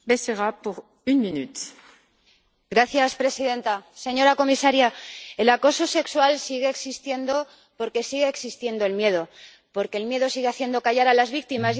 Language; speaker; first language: Spanish; native; Spanish